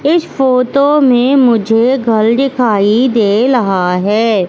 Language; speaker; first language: Hindi; native; Hindi